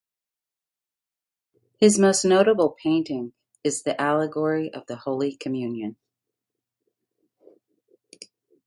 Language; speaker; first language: English; native; English